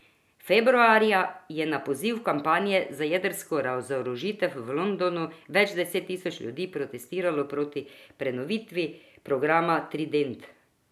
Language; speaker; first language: Slovenian; non-native, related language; Croatian